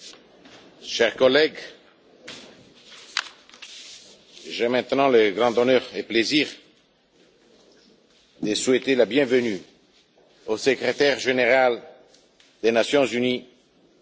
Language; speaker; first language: French; non-native, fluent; Italian